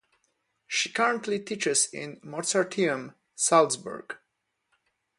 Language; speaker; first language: English; non-native, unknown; Polish